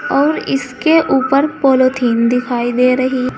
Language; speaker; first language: Hindi; native; Hindi